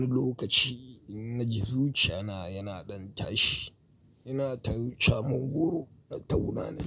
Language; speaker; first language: Hausa; native; Hausa